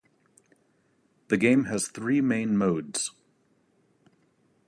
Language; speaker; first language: English; native; English